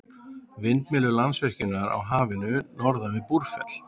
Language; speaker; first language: Icelandic; native; Icelandic